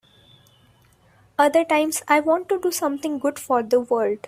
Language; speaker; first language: English; non-native, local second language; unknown